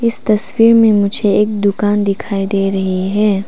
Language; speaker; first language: Hindi; non-native, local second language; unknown